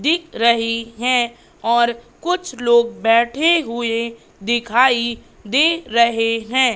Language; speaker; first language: Hindi; native; Hindi